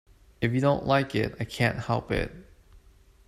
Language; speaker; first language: English; non-native, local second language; Cantonese